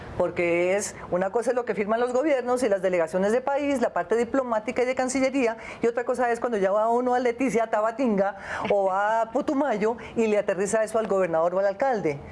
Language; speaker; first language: Spanish; native; Spanish